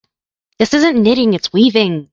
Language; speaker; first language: English; native; English